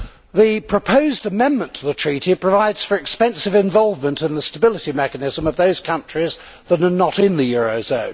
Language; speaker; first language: English; native; English